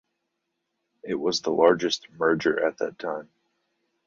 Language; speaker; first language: English; native; English